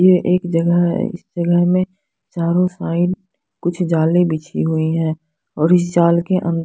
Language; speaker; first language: Hindi; non-native, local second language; Punjabi